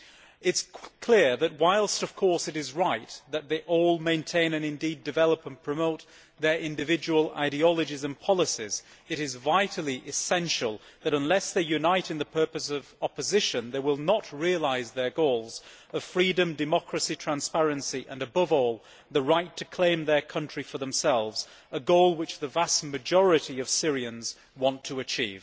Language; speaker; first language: English; native; English